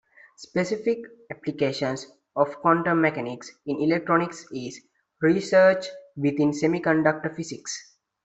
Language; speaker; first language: English; non-native, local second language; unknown